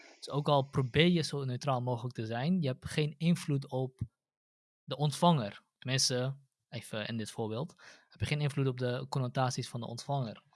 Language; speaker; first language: Dutch; early bilingual, other home language; Central Kurdish